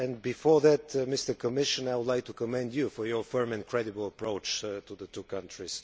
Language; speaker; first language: English; non-native, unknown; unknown